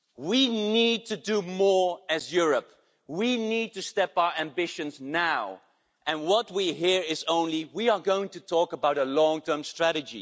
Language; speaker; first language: English; non-native, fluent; Dutch